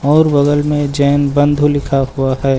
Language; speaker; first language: Hindi; native; Hindi